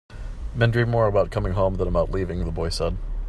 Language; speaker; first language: English; native; English